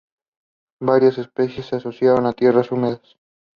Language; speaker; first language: English; non-native, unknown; Spanish